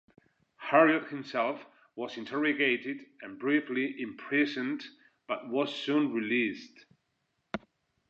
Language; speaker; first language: English; non-native, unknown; Spanish